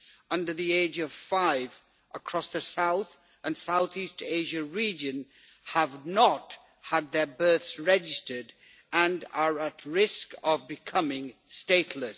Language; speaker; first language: English; native; English